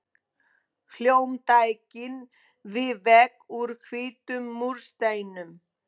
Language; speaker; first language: Icelandic; non-native, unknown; Polish